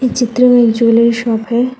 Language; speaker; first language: Hindi; non-native, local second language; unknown